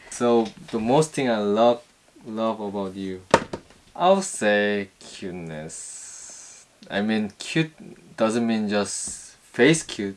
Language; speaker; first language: English; non-native, fluent; Korean